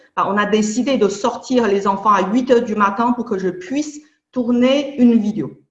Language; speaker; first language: French; non-native, fluent; Chinese